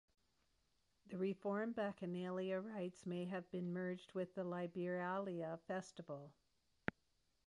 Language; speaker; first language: English; native; English